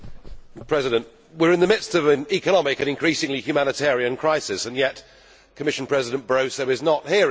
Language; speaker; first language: English; native; English